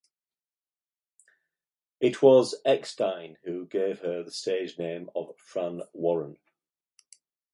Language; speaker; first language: English; native; English